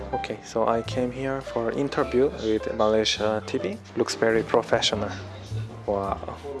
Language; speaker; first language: English; non-native, fluent; Korean